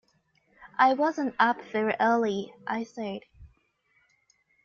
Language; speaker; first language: English; non-native, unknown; Chinese